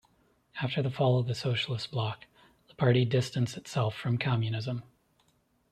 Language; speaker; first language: English; native; English